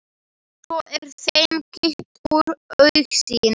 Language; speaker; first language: Icelandic; non-native, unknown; Slovak